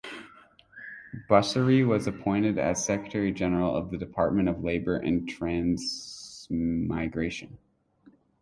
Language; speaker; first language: English; native; English